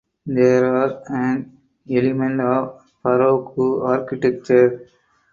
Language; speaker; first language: English; non-native, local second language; Tamil